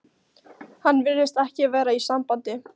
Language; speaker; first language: Icelandic; non-native, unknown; Polish